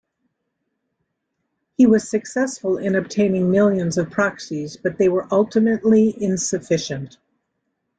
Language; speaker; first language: English; native; English